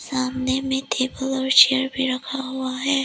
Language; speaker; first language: Hindi; non-native, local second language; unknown